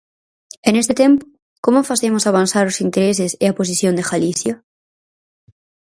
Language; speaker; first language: Galician; native; Galician